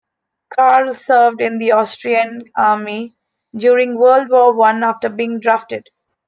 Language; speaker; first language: English; non-native, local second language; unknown